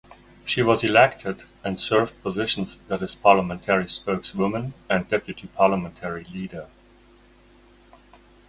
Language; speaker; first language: English; non-native, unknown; German